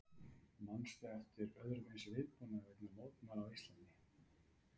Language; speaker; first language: Icelandic; native; Icelandic